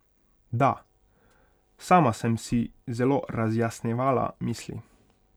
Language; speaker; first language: Slovenian; non-native, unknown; Hungarian